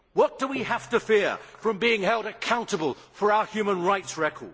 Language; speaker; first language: English; native; English